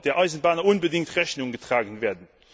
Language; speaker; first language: German; non-native, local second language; Luxembourgish